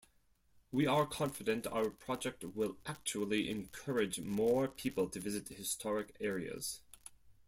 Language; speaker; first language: English; non-native, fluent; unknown